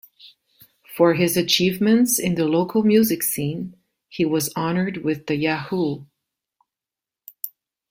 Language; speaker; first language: English; non-native, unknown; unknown